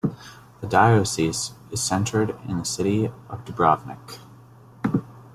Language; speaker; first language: English; native; English